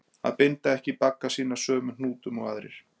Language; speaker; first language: Icelandic; native; Icelandic